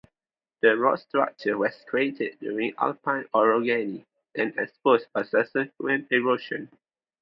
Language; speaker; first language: English; non-native, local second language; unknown